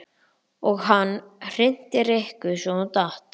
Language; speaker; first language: Icelandic; native; Icelandic